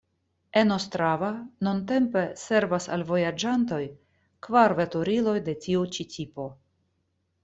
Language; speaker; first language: Esperanto; non-native, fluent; Russian